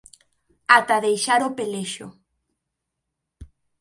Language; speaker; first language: Galician; native; Galician